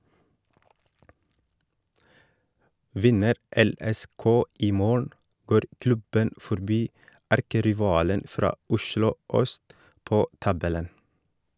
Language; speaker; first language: Norwegian; non-native, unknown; Oromo